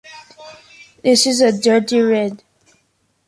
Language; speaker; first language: English; native; English